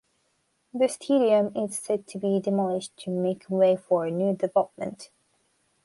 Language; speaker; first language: English; non-native, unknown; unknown